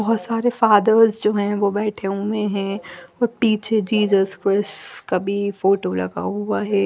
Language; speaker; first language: Hindi; non-native, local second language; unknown